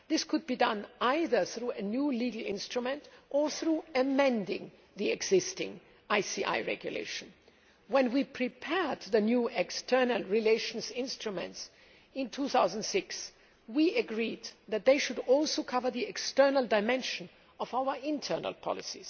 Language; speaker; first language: English; non-native, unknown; German